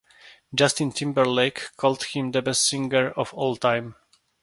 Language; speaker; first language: English; non-native, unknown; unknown